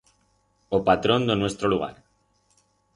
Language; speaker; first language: Aragonese; non-native, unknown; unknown